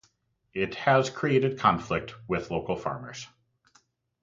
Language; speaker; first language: English; native; English